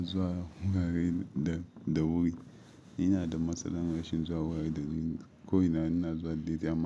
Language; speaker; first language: Hausa; non-native, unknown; Yoruba